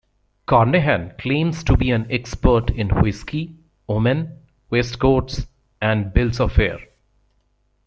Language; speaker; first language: English; native; English